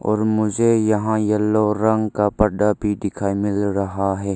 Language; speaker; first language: Hindi; non-native, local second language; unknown